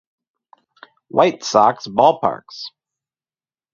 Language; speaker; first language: English; native; English